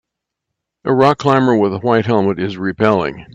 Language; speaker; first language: English; native; English